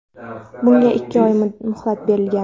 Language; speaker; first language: Uzbek; non-native, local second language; Kara-Kalpak